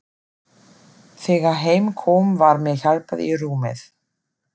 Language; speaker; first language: Icelandic; non-native, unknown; German